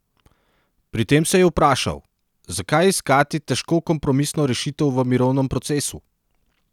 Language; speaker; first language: Slovenian; non-native, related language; Serbian